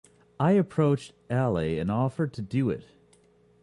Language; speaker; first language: English; native; English